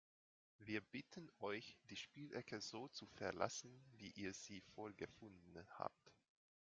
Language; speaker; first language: German; non-native, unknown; Hungarian